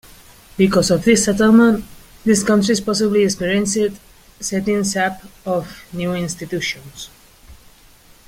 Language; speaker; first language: English; non-native, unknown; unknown